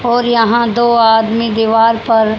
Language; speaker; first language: Hindi; native; Hindi